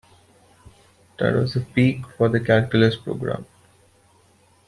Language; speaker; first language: English; non-native, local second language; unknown